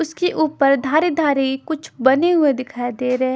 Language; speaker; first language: Hindi; non-native, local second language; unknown